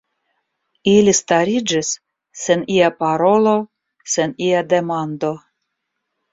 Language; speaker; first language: Esperanto; non-native, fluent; Russian